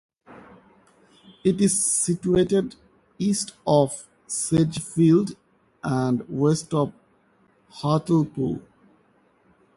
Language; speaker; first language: English; non-native, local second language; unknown